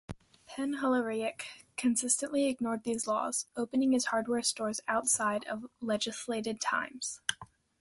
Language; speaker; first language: English; native; English